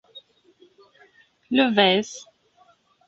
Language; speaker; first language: French; non-native, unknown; Belarusian